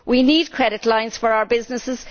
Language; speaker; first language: English; native; English